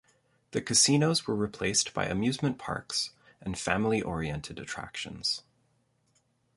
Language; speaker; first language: English; native; English